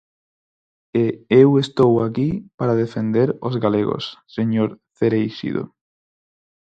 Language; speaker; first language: Galician; non-native, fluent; Spanish